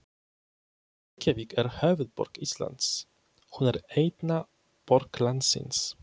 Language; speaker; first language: Icelandic; non-native, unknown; Polish